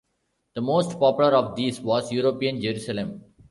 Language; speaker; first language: English; non-native, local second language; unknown